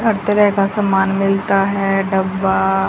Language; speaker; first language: Hindi; native; Hindi